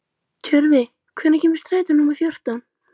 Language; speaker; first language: Icelandic; native; Icelandic